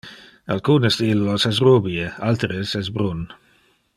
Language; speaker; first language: Interlingua; non-native, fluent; Dutch